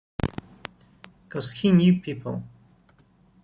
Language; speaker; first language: English; non-native, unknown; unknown